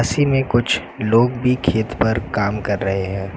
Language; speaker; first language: Hindi; native; Hindi